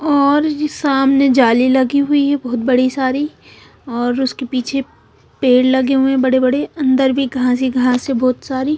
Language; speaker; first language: Hindi; non-native, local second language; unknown